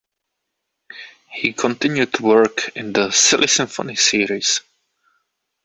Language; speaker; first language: English; non-native, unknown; Czech